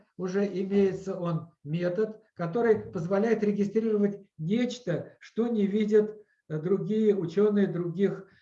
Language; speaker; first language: Russian; native; Russian